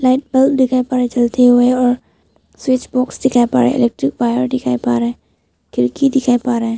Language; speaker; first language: Hindi; non-native, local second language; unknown